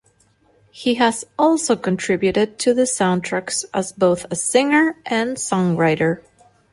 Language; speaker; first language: English; non-native, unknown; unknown